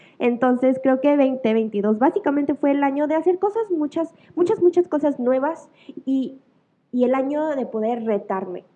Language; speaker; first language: Spanish; early bilingual, other home language; Korean